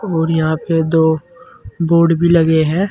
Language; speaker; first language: Hindi; native; Hindi